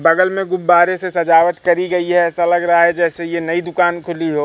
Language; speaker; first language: Hindi; native; Hindi